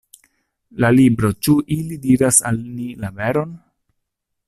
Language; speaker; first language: Esperanto; non-native, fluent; Italian